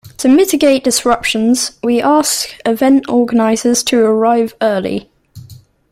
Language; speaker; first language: English; native; English